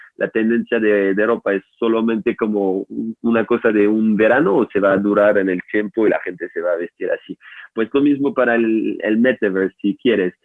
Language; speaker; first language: Spanish; non-native, fluent; French